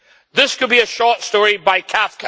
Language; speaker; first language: English; native; English